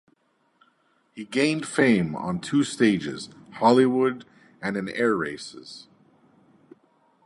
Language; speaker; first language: English; native; English